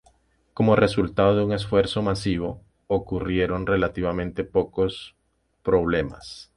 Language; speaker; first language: Spanish; native; Spanish